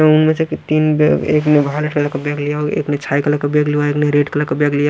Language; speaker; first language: Hindi; non-native, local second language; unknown